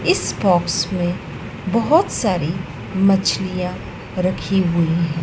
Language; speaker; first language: Hindi; native; Hindi